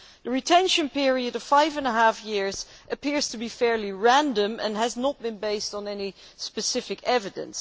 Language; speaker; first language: English; non-native, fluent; Dutch